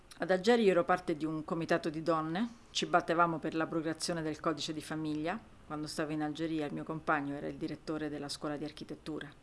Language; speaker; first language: Italian; non-native, fluent; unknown